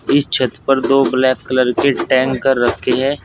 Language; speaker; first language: Hindi; native; Hindi